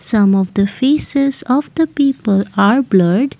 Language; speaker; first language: English; non-native, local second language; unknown